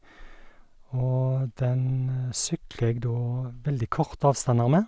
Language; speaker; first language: Norwegian; native; Norwegian